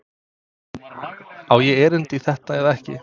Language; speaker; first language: Icelandic; non-native, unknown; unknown